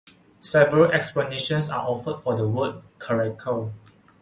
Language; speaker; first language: English; non-native, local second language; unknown